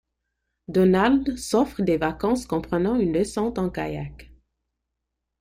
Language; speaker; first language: French; non-native, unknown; English